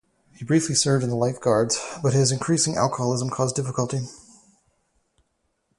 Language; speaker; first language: English; native; English